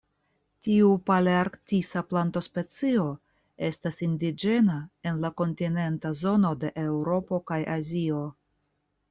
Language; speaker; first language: Esperanto; non-native, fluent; Russian